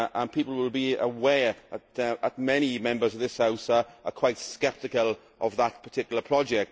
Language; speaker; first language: English; native; English